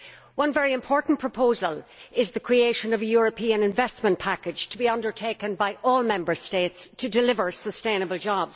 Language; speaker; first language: English; native; English